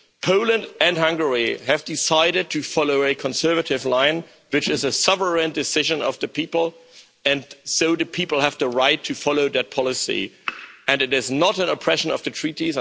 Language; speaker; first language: English; non-native, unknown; German